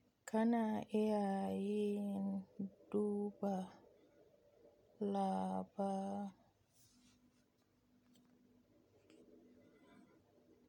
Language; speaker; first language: Hausa; native; Hausa